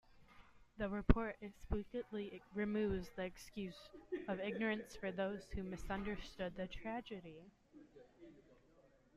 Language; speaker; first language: English; native; English